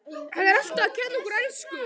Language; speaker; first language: Icelandic; native; Icelandic